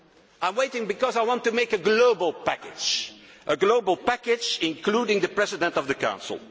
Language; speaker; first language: English; non-native, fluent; Dutch